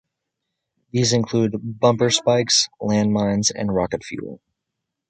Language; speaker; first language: English; native; English